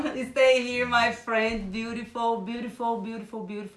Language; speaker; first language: English; non-native, learner; Portuguese